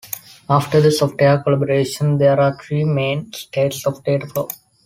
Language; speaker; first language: English; non-native, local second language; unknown